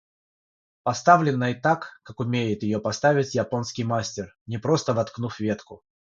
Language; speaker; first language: Russian; non-native, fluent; Georgian